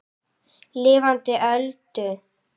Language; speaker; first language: Icelandic; native; Icelandic